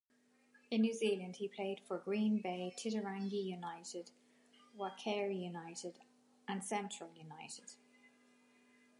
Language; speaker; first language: English; native; English